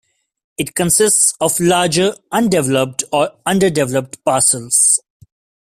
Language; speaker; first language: English; non-native, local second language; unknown